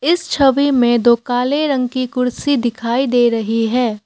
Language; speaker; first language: Hindi; non-native, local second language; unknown